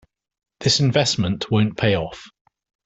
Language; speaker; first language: English; native; English